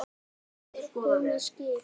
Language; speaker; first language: Icelandic; native; Icelandic